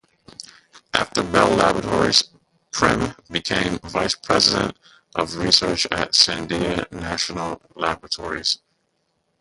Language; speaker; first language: English; native; English